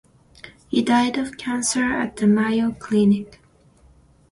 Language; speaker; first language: English; non-native, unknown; Persian